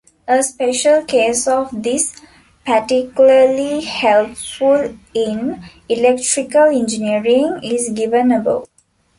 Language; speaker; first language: English; non-native, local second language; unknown